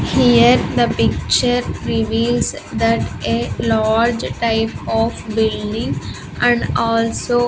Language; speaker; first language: English; non-native, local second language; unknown